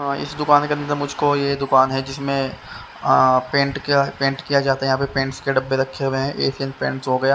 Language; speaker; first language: Hindi; native; Hindi